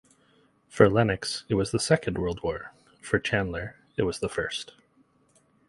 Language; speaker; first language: English; native; English